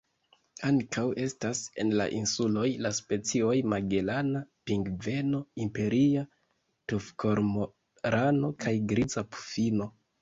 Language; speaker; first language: Esperanto; non-native, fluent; Kinyarwanda